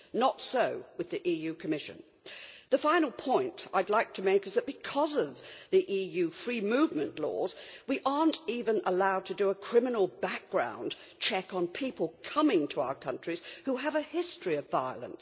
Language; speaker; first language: English; native; English